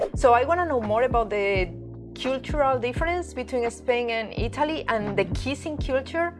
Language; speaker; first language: English; non-native, fluent; Spanish